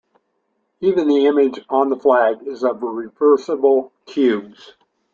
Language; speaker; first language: English; native; English